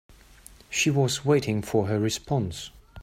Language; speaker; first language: English; non-native, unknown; German